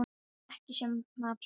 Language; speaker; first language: Icelandic; non-native, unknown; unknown